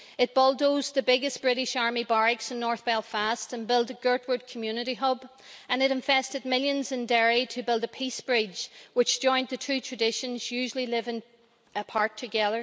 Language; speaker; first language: English; native; English